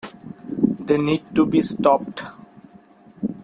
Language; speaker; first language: English; non-native, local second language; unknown